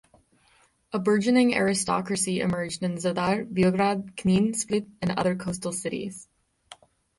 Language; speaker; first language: English; native; English